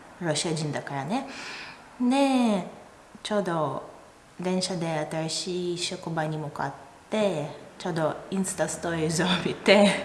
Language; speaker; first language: Japanese; non-native, fluent; Russian